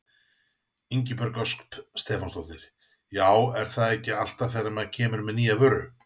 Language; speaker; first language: Icelandic; native; Icelandic